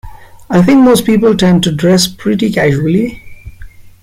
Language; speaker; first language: English; non-native, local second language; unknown